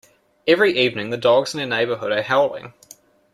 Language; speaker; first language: English; native; English